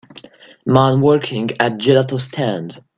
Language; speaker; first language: English; non-native, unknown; French